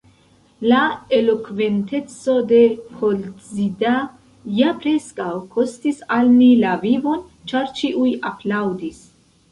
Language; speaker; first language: Esperanto; non-native, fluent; Central Kurdish